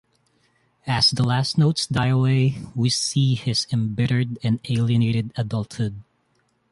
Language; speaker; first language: English; non-native, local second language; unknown